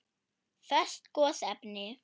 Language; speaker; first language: Icelandic; non-native, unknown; German